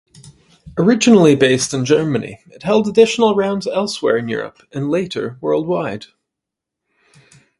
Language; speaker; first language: English; native; English